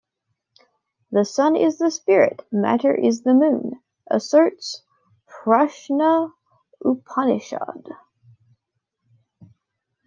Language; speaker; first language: English; native; English